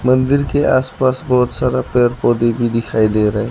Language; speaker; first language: Hindi; non-native, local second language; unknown